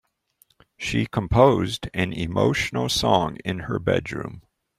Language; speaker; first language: English; native; English